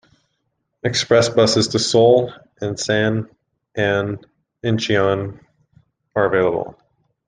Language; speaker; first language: English; native; English